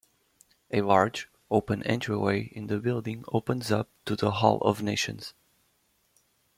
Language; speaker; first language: English; native; English